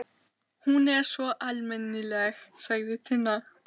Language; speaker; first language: Icelandic; non-native, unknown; Albanian